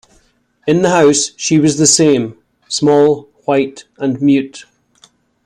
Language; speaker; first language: English; native; English